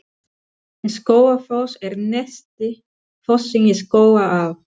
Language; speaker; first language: Icelandic; non-native, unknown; Spanish